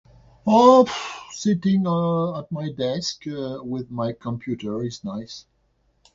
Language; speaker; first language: English; non-native, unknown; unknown